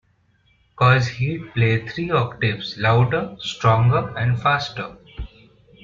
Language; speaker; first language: English; non-native, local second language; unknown